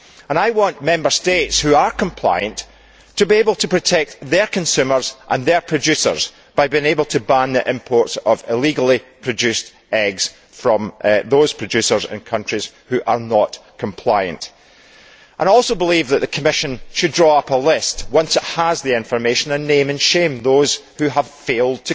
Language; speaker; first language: English; native; English